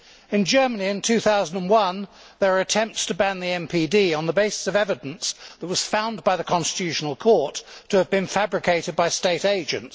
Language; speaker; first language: English; native; English